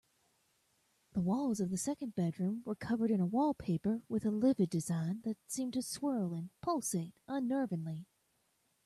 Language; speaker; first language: English; native; English